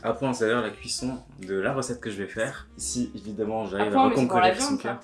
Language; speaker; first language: French; native; French